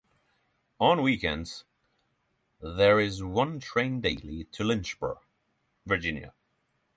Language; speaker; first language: English; non-native, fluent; Norwegian